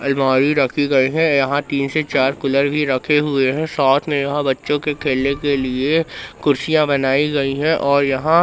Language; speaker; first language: Hindi; native; Hindi